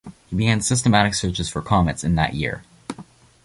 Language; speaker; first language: English; native; English